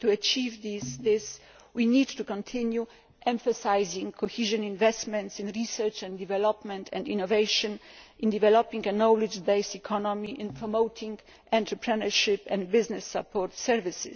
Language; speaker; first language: English; non-native, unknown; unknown